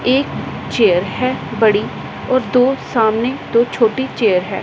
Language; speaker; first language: Hindi; non-native, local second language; Punjabi